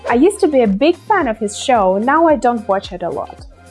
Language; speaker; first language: English; non-native, fluent; Russian